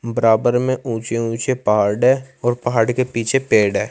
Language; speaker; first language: Hindi; native; Hindi